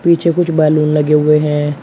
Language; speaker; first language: Hindi; native; Hindi